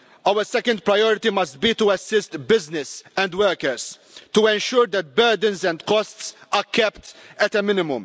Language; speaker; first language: English; non-native, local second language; Maltese